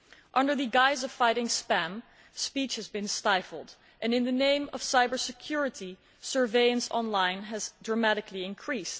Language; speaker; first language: English; non-native, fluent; Dutch